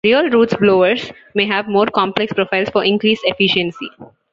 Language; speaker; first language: English; non-native, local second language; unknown